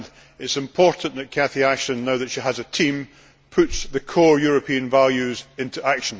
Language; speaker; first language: English; native; English